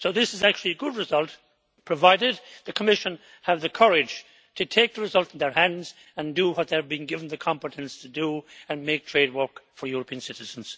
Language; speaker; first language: English; native; English